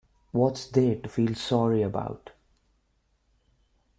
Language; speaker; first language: English; non-native, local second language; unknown